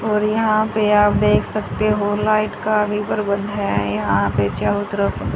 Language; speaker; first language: Hindi; native; Hindi